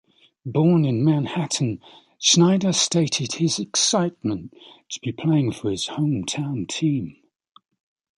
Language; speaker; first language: English; native; English